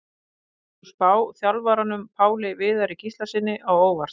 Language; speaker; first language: Icelandic; native; Icelandic